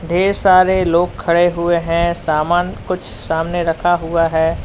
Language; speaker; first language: Hindi; native; Hindi